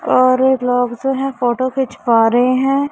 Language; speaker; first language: Hindi; non-native, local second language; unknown